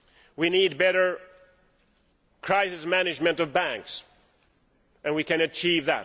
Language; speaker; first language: English; non-native, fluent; Swedish